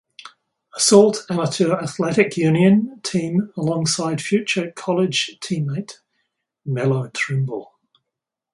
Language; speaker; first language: English; native; English